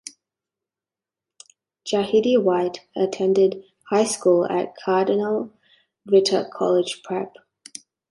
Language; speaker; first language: English; native; English